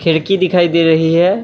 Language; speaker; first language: Hindi; non-native, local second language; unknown